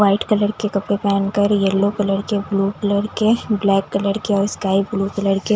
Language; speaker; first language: Hindi; native; Hindi